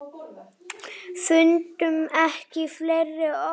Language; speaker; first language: Icelandic; native; Icelandic